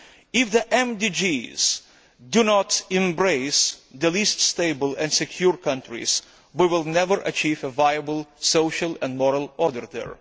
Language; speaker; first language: English; non-native, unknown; Lithuanian